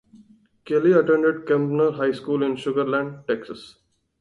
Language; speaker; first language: English; non-native, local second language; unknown